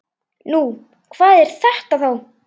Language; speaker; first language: Icelandic; native; Icelandic